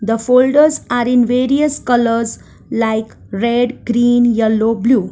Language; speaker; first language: English; non-native, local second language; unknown